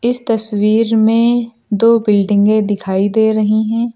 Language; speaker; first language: Hindi; native; Hindi